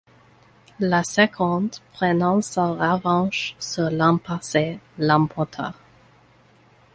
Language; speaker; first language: French; non-native, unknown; English